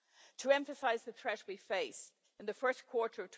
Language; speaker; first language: English; native; English